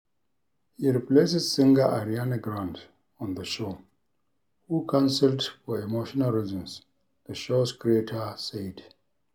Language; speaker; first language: English; non-native, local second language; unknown